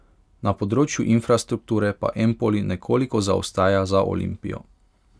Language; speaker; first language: Slovenian; non-native, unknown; Hungarian